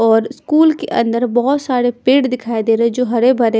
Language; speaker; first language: Hindi; non-native, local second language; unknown